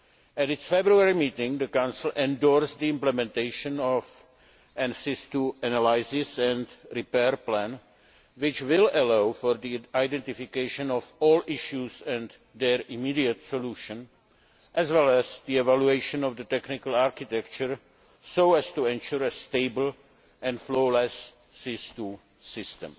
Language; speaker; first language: English; non-native, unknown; Czech